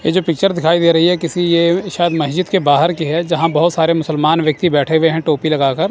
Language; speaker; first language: Hindi; non-native, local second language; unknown